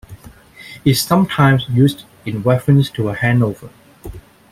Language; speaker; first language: English; non-native, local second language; Cantonese